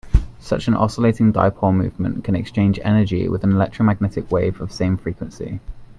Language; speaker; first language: English; native; English